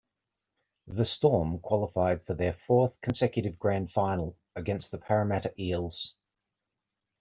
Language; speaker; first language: English; native; English